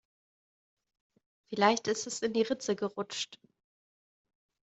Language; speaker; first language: German; native; German